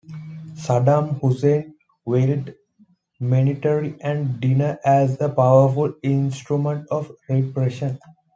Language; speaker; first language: English; non-native, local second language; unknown